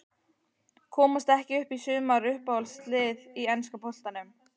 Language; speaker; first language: Icelandic; native; Icelandic